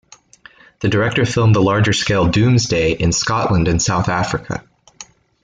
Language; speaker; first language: English; native; English